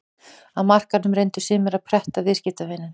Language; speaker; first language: Icelandic; native; Icelandic